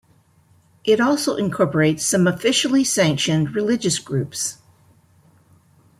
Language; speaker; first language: English; native; English